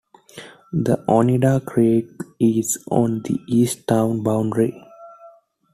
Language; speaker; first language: English; non-native, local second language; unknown